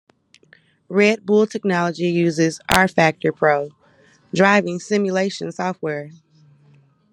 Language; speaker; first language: English; native; English